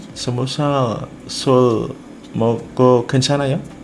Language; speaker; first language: Korean; non-native, fluent; Indonesian